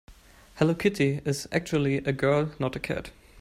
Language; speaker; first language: English; non-native, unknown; German